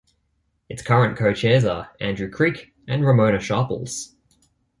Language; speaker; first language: English; native; English